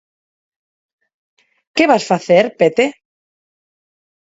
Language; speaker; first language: Galician; non-native, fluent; Spanish